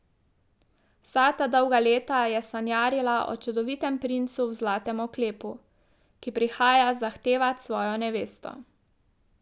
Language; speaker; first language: Slovenian; native; Slovenian